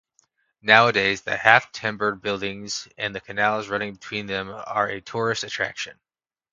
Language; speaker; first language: English; native; English